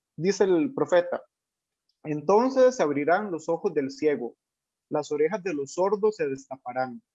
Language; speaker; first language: Spanish; native; Spanish